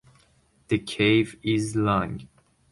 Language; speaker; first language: English; non-native, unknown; Persian